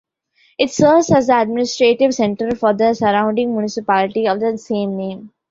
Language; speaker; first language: English; non-native, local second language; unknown